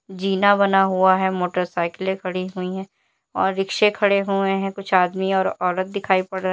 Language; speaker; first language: Hindi; native; Hindi